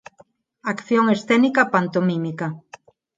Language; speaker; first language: Galician; non-native, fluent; Spanish